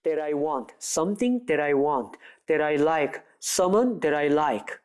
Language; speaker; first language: English; non-native, fluent; Korean